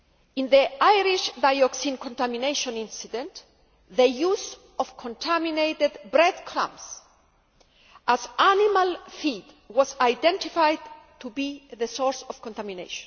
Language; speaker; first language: English; non-native, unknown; Greek